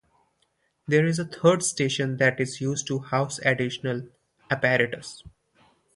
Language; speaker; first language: English; non-native, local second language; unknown